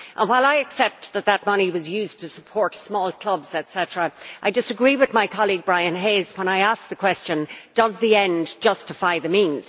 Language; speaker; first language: English; native; English